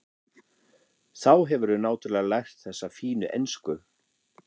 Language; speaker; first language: Icelandic; non-native, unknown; German